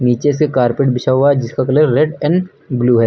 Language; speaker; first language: Hindi; native; Hindi